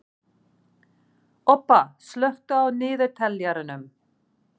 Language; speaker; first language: Icelandic; non-native, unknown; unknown